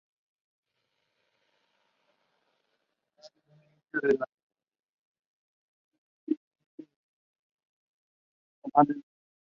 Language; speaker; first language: English; non-native, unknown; Spanish